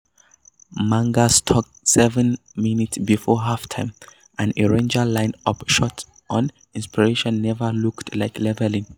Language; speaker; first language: English; non-native, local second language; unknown